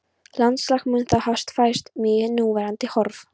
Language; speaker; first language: Icelandic; non-native, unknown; Polish